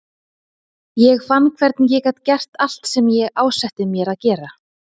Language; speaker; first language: Icelandic; native; Icelandic